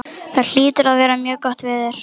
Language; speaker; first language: Icelandic; native; Icelandic